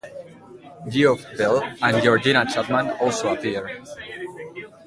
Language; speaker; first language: English; native; English